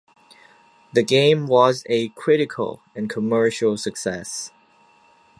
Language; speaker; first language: English; non-native, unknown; Thai